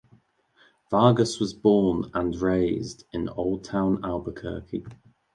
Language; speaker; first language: English; native; English